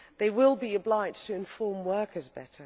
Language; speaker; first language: English; non-native, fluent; Dutch